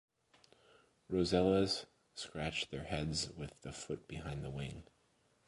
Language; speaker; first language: English; native; English